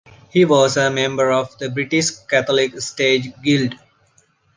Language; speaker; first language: English; non-native, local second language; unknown